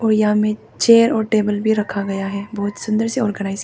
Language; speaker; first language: Hindi; non-native, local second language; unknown